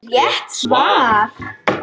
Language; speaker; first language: Icelandic; native; Icelandic